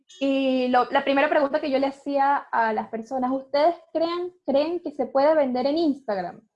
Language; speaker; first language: Spanish; native; Spanish